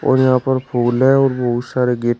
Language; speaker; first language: Hindi; native; Hindi